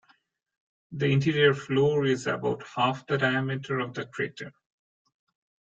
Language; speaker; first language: English; non-native, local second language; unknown